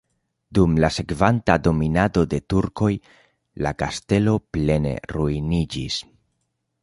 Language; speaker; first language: Esperanto; non-native, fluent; Spanish